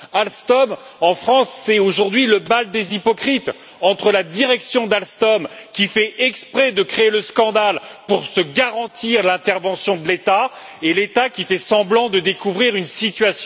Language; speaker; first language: French; native; French